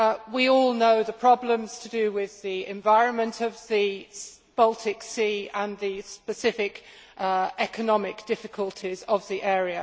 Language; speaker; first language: English; native; English